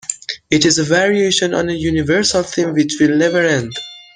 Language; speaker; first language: English; non-native, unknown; Persian